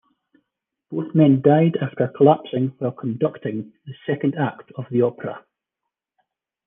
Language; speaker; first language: English; native; English